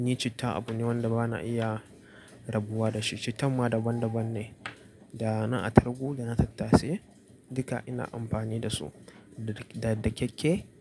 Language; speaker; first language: Hausa; native; Hausa